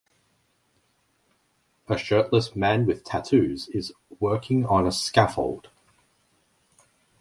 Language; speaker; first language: English; native; English